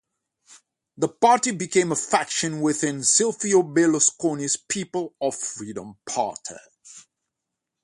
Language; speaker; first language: English; non-native, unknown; Dutch